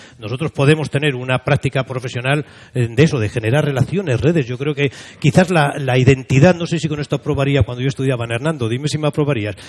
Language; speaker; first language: Spanish; native; Spanish